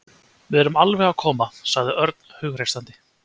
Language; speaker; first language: Icelandic; native; Icelandic